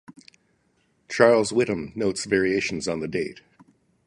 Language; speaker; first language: English; native; English